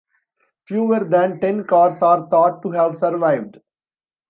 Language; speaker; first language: English; non-native, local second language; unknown